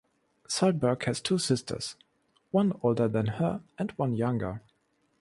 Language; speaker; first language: English; non-native, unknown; German